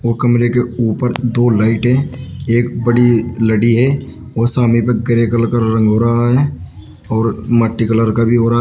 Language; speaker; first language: Hindi; native; Hindi